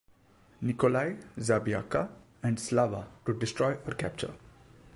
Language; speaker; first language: English; non-native, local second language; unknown